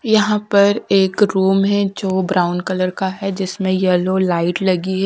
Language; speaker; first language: Hindi; non-native, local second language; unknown